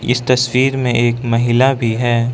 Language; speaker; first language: Hindi; non-native, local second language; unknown